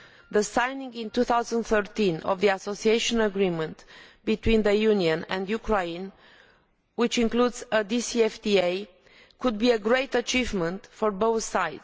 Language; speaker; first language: English; non-native, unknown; Romanian